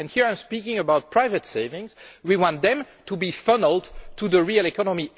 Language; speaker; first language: English; non-native, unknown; French